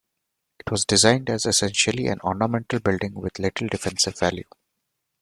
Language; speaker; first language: English; non-native, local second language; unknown